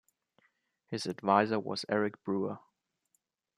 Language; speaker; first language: English; non-native, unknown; German